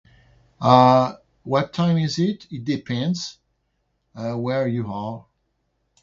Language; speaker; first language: English; non-native, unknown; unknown